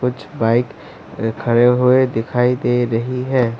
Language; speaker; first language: Hindi; non-native, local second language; Assamese